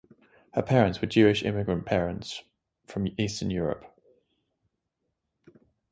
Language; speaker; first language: English; native; English